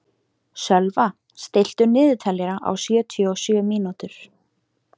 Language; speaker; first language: Icelandic; native; Icelandic